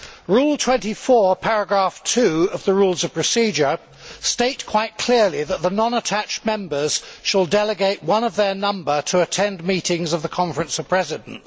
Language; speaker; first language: English; native; English